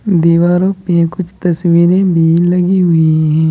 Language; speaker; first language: Hindi; native; Hindi